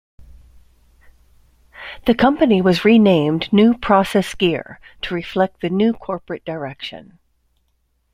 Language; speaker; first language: English; native; English